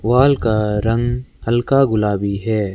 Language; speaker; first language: Hindi; non-native, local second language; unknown